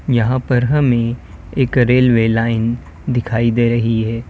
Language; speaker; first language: Hindi; native; Hindi